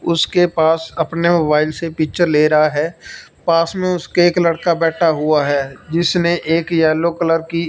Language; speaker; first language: Hindi; non-native, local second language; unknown